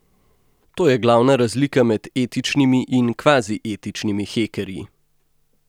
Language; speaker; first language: Slovenian; native; Slovenian